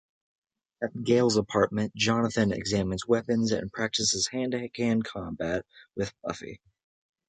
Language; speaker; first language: English; native; English